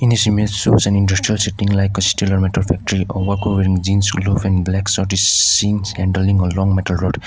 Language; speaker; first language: English; non-native, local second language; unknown